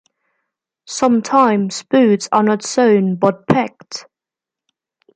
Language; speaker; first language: English; non-native, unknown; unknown